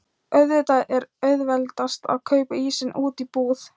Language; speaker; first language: Icelandic; non-native, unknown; Thai